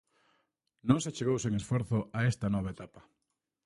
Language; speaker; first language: Galician; native; Galician